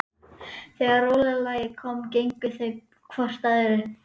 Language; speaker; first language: Icelandic; native; Icelandic